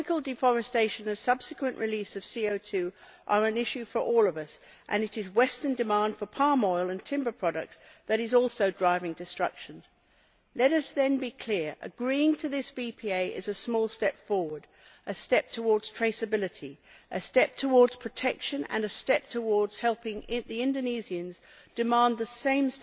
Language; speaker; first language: English; native; English